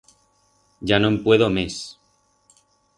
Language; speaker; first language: Aragonese; non-native, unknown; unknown